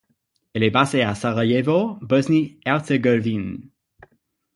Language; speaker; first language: French; non-native, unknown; English